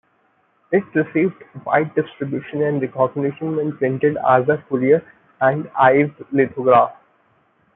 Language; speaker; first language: English; non-native, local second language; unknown